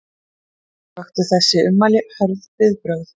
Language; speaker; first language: Icelandic; native; Icelandic